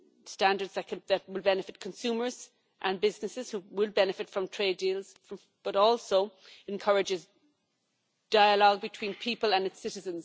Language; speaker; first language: English; native; English